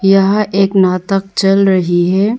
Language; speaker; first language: Hindi; non-native, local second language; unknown